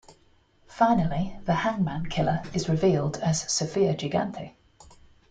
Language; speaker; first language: English; native; English